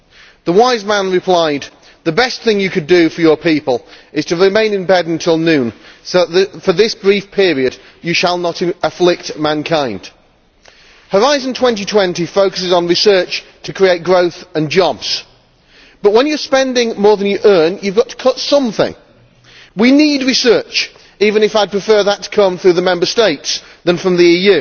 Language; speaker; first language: English; native; English